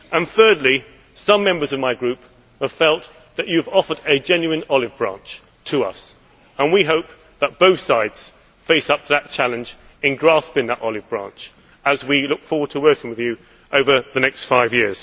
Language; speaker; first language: English; native; English